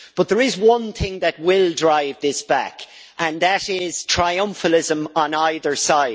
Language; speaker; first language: English; native; English